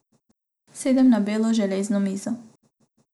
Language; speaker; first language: Slovenian; non-native, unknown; Macedonian